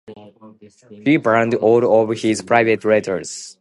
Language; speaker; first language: English; non-native, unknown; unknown